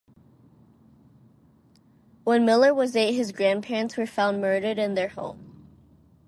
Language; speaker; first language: English; non-native, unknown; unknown